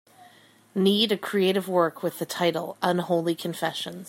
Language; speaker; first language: English; native; English